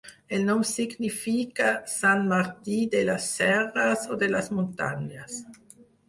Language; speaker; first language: Catalan; non-native, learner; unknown